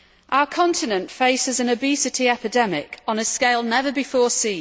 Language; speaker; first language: English; native; English